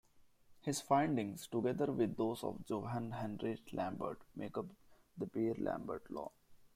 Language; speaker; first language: English; non-native, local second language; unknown